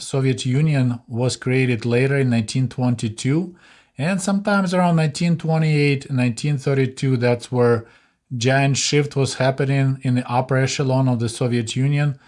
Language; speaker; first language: English; non-native, fluent; Russian